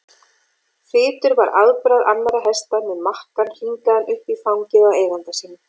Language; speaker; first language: Icelandic; native; Icelandic